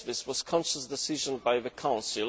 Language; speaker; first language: English; non-native, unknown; Polish